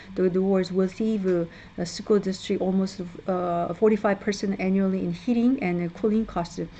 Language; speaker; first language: English; non-native, fluent; Korean